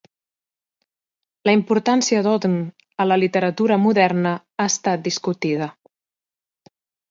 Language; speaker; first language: Catalan; native; Catalan